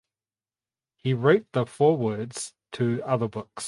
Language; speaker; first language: English; native; English